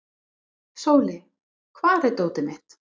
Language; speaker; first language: Icelandic; non-native, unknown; English